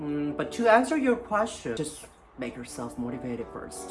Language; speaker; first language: English; non-native, fluent; Korean